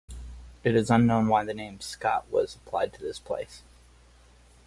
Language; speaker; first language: English; native; English